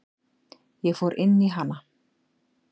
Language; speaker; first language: Icelandic; native; Icelandic